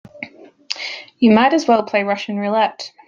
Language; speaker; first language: English; native; English